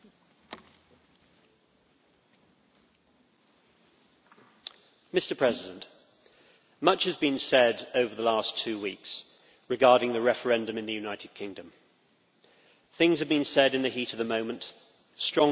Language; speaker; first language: English; native; English